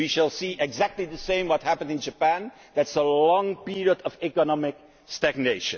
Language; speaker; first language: English; non-native, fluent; Dutch